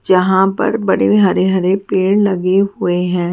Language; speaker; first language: Hindi; native; Hindi